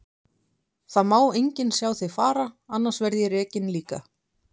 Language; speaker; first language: Icelandic; native; Icelandic